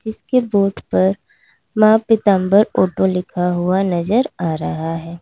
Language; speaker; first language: Hindi; native; Hindi